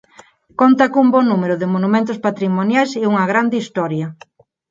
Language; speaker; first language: Galician; non-native, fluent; Spanish